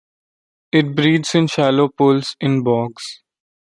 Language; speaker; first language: English; non-native, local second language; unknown